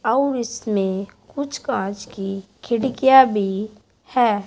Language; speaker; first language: Hindi; native; Hindi